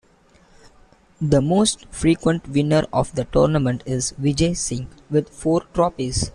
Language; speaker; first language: English; non-native, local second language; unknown